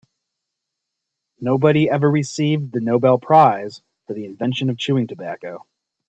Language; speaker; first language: English; native; English